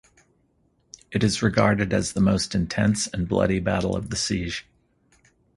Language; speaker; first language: English; native; English